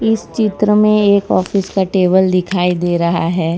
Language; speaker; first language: Hindi; non-native, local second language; Gujarati